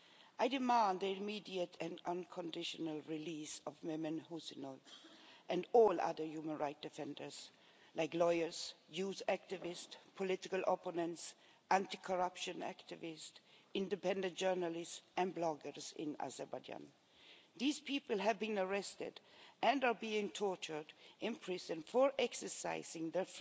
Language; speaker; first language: English; non-native, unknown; Swedish